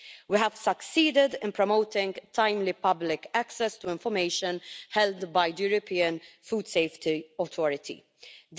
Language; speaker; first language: English; non-native, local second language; Maltese